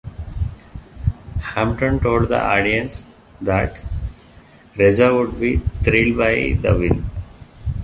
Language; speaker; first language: English; non-native, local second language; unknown